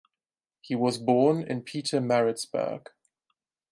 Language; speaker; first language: English; non-native, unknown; German